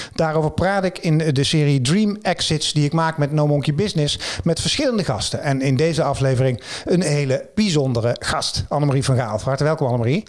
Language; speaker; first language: Dutch; native; Dutch